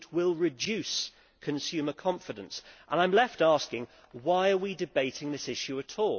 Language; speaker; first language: English; native; English